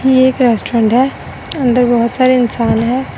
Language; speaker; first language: Hindi; non-native, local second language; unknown